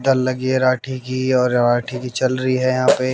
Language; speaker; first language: Hindi; native; Hindi